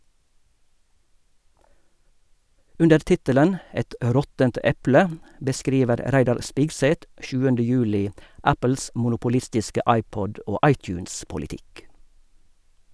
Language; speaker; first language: Norwegian; native; Norwegian